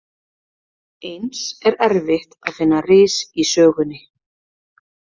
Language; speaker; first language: Icelandic; native; Icelandic